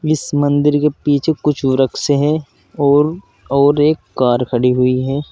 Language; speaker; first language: Hindi; native; Hindi